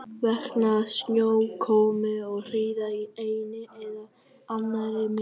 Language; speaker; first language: Icelandic; non-native, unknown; Vietnamese